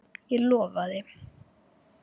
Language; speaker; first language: Icelandic; native; Icelandic